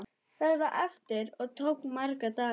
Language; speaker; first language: Icelandic; non-native, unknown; German